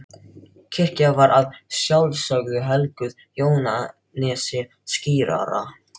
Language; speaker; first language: Icelandic; non-native, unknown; Filipino